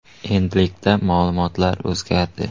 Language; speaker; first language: Uzbek; native; Uzbek